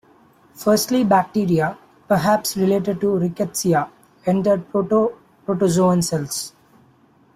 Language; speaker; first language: English; non-native, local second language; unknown